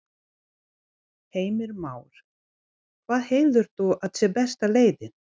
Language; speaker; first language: Icelandic; non-native, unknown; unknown